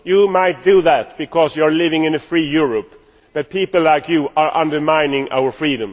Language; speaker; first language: English; non-native, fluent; Swedish